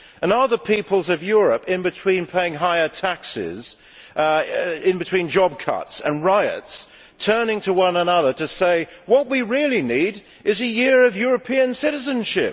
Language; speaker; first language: English; native; English